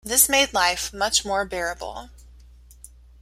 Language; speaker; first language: English; native; English